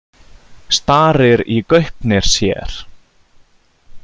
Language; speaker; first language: Icelandic; native; Icelandic